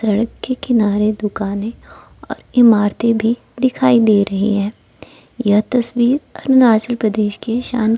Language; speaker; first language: Hindi; non-native, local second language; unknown